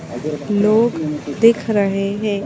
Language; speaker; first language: Hindi; native; Hindi